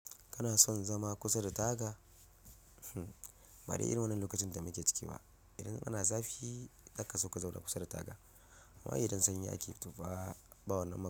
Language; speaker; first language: Hausa; non-native, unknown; Yoruba